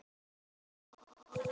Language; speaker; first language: Icelandic; native; Icelandic